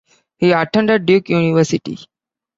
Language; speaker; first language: English; non-native, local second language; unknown